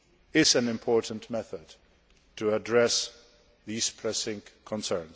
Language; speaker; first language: English; non-native, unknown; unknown